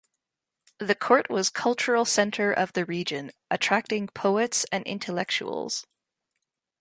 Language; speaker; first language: English; native; English